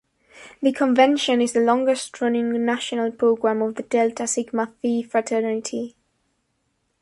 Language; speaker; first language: English; non-native, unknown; Spanish